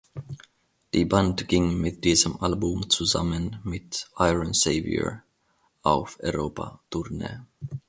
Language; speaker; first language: German; non-native, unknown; Finnish